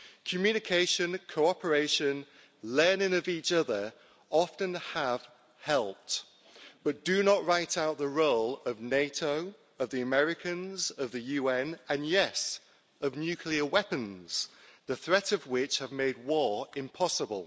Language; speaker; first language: English; native; English